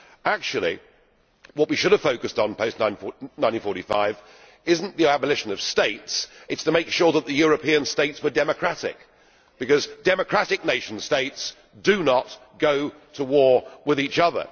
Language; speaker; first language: English; native; English